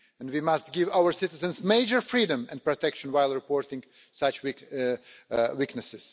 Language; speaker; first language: English; non-native, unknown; Russian